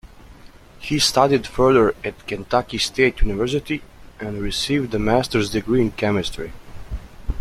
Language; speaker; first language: English; native; English